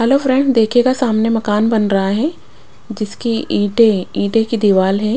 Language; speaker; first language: Hindi; non-native, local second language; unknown